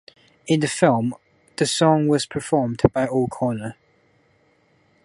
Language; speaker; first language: English; non-native, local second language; Cantonese